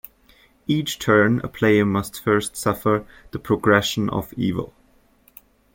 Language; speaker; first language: English; native; English